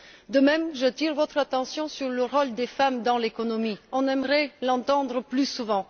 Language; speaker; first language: French; non-native, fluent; Bulgarian